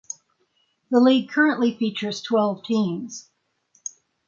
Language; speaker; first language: English; native; English